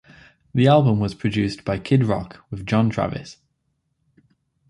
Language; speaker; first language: English; native; English